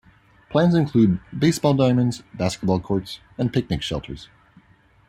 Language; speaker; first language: English; native; English